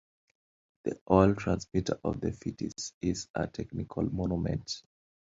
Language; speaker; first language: English; non-native, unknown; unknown